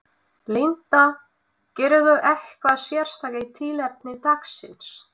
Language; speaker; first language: Icelandic; non-native, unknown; Russian